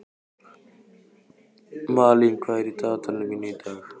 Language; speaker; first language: Icelandic; native; Icelandic